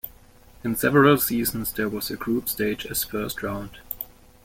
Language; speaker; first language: English; non-native, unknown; German